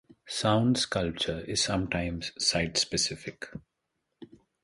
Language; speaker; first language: English; non-native, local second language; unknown